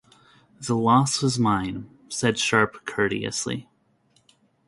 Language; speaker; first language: English; native; English